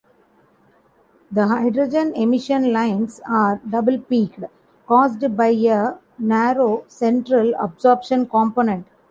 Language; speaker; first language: English; non-native, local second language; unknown